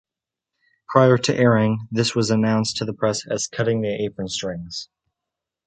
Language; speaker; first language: English; native; English